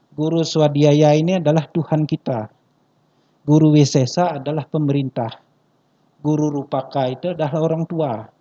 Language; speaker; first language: Indonesian; non-native, local second language; Balinese